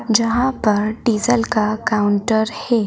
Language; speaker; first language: Hindi; native; Hindi